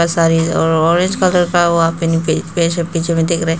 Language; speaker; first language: Hindi; non-native, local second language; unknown